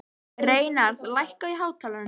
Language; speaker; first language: Icelandic; native; Icelandic